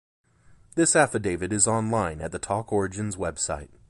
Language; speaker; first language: English; native; English